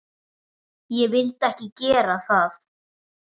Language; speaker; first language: Icelandic; native; Icelandic